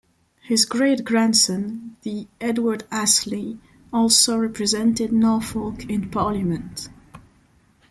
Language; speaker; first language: English; non-native, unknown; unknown